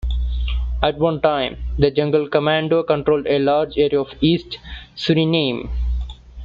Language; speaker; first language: English; non-native, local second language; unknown